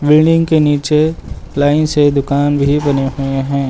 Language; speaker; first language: Hindi; native; Hindi